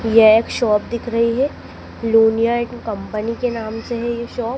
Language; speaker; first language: Hindi; native; Hindi